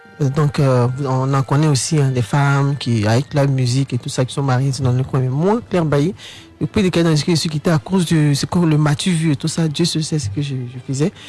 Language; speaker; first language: French; non-native, local second language; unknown